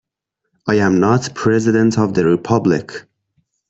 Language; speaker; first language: English; non-native, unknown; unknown